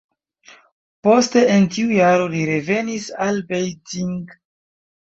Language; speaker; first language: Esperanto; non-native, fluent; Chinese